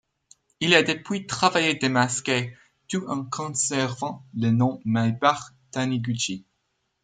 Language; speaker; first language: French; non-native, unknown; English